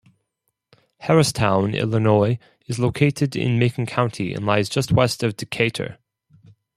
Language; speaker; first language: English; non-native, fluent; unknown